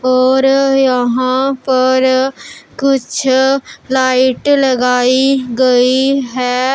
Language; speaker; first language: Hindi; non-native, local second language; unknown